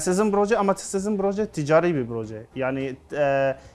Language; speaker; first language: Turkish; non-native, learner; Arabic